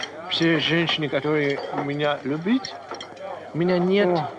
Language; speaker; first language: Russian; non-native, learner; English